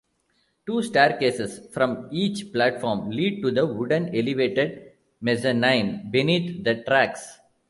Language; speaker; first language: English; non-native, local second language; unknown